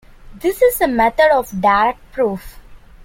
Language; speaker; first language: English; non-native, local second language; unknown